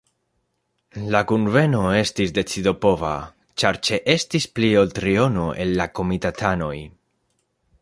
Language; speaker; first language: Esperanto; non-native, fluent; Spanish